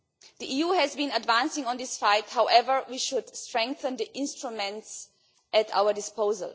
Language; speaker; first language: English; non-native, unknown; German